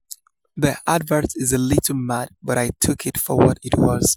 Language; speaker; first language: English; non-native, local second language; Yoruba